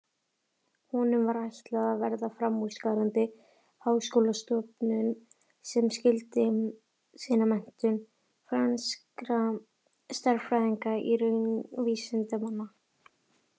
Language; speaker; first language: Icelandic; native; Icelandic